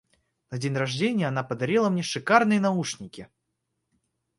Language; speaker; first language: Russian; native; Russian